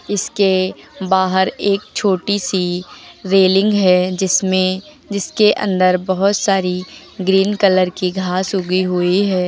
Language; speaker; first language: Hindi; native; Hindi